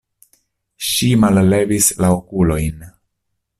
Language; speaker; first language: Esperanto; non-native, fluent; Italian